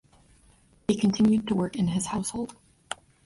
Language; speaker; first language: English; native; English